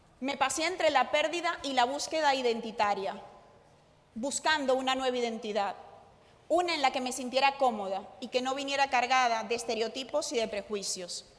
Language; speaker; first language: Spanish; native; Spanish